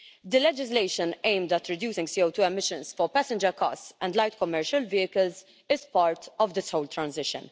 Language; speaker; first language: English; non-native, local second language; Maltese